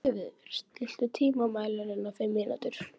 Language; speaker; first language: Icelandic; native; Icelandic